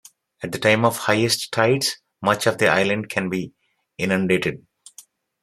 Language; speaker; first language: English; native; English